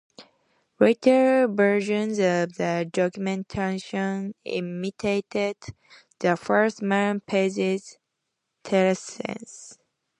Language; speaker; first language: English; native; English